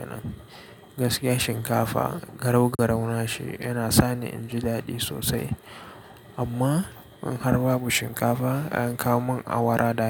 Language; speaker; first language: Hausa; native; Hausa